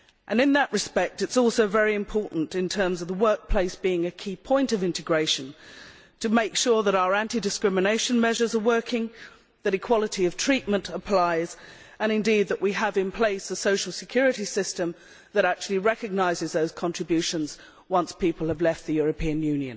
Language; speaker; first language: English; native; English